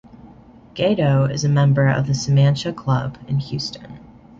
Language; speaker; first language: English; native; English